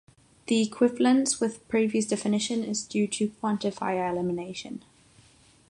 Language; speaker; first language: English; non-native, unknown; Catalan